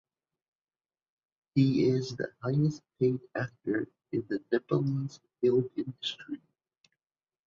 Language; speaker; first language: English; native; English